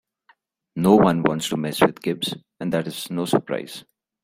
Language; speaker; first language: English; non-native, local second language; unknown